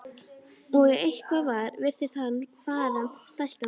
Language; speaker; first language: Icelandic; native; Icelandic